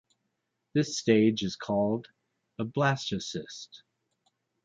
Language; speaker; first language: English; native; English